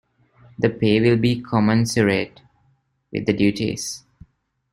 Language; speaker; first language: English; non-native, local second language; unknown